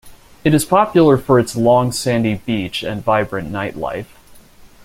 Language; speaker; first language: English; native; English